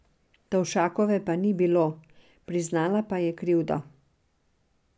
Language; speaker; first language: Slovenian; non-native, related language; Serbian